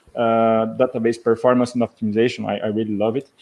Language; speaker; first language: English; non-native, fluent; Portuguese